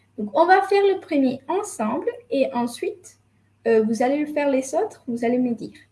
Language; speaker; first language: French; non-native, fluent; Spanish